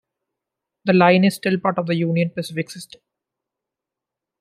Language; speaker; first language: English; non-native, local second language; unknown